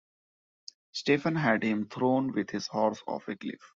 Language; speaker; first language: English; non-native, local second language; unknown